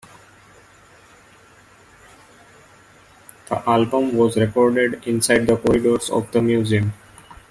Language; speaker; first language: English; non-native, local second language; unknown